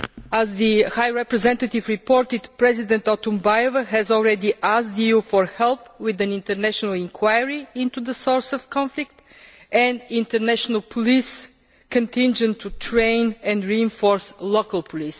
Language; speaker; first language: English; non-native, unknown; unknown